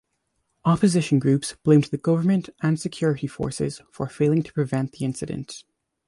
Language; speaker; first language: English; native; English